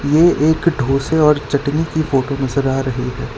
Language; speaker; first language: Hindi; non-native, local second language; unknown